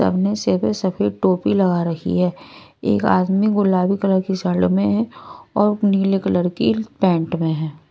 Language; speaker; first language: Hindi; non-native, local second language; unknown